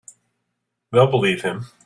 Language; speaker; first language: English; native; English